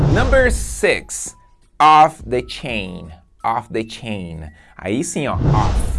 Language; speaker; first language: English; non-native, fluent; Portuguese